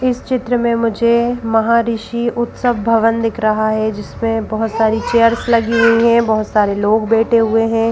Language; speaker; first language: Hindi; native; Hindi